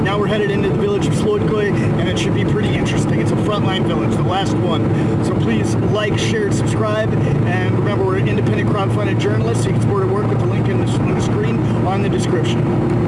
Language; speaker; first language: English; native; English